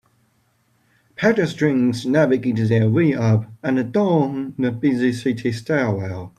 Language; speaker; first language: English; native; English